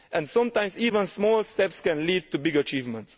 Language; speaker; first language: English; non-native, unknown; Italian